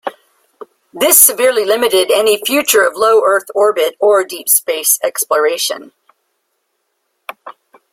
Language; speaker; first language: English; native; English